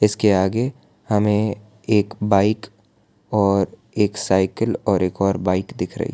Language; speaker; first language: Hindi; non-native, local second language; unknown